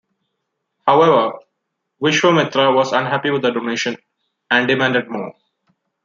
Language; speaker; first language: English; non-native, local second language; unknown